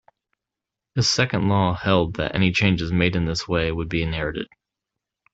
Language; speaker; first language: English; native; English